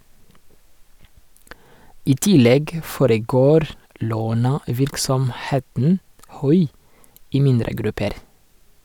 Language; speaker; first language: Norwegian; non-native, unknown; Rundi